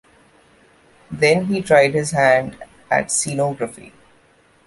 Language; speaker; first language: English; non-native, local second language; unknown